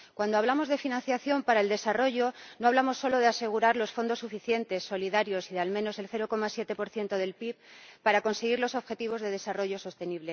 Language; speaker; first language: Spanish; native; Spanish